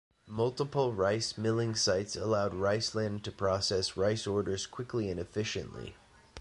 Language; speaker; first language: English; native; English